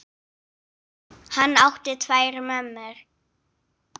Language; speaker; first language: Icelandic; non-native, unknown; English